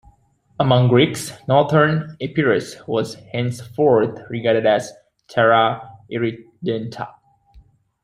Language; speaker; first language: English; native; English